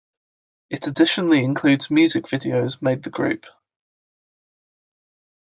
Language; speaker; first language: English; native; English